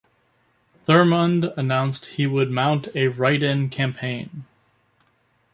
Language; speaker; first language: English; native; English